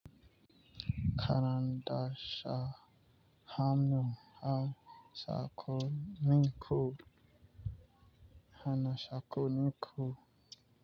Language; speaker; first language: Hausa; non-native, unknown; Yoruba